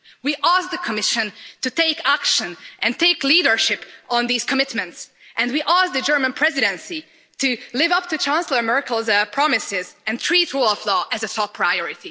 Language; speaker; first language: English; non-native, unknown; Hungarian